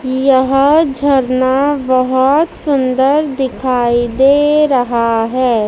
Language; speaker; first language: Hindi; native; Hindi